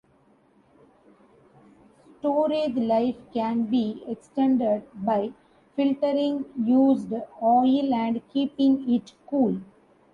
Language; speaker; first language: English; non-native, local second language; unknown